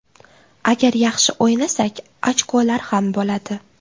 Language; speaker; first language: Uzbek; native; Uzbek